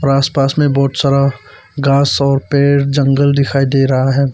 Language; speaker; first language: Hindi; non-native, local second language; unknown